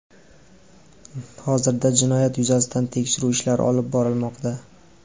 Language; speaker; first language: Uzbek; native; Uzbek